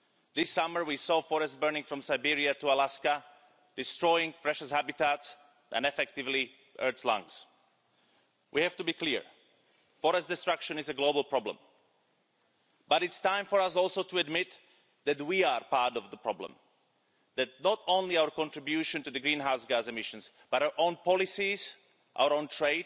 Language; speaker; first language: English; non-native, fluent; Slovak